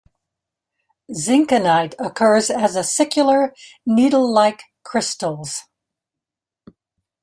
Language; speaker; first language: English; native; English